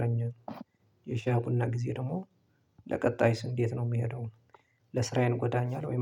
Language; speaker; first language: Amharic; non-native, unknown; Tigrinya